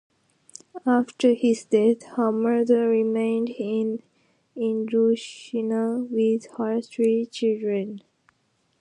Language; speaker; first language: English; non-native, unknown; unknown